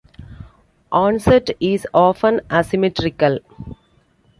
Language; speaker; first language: English; non-native, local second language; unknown